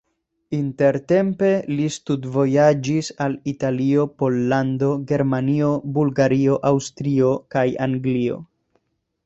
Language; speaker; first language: Esperanto; non-native, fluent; Spanish